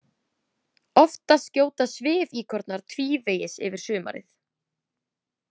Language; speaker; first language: Icelandic; native; Icelandic